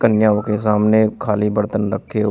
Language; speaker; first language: Hindi; native; Hindi